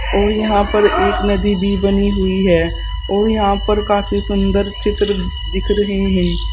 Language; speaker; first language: Hindi; native; Hindi